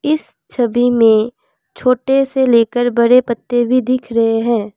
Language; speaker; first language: Hindi; non-native, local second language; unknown